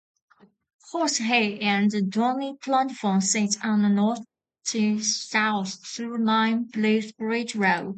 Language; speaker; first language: English; non-native, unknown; Chinese